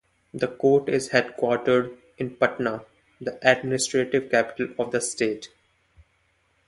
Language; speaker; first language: English; non-native, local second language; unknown